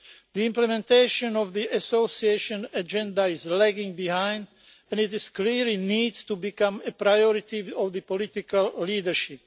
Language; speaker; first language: English; non-native, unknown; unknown